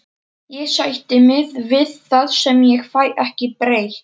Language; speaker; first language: Icelandic; non-native, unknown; Polish